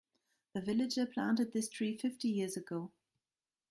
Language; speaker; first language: English; non-native, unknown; German